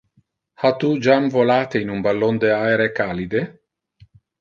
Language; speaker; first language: Interlingua; non-native, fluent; Italian